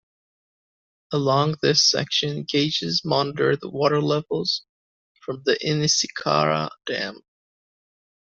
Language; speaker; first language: English; native; English